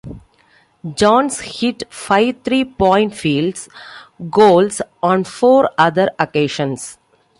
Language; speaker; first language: English; non-native, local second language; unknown